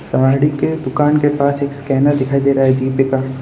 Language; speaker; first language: Hindi; non-native, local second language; Gujarati